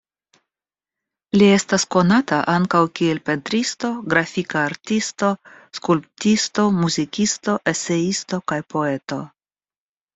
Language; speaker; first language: Esperanto; non-native, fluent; Russian